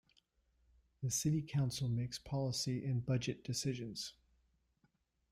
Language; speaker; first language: English; native; English